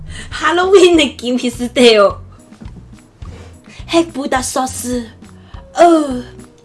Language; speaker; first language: Korean; non-native, learner; English